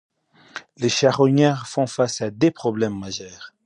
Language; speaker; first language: French; non-native, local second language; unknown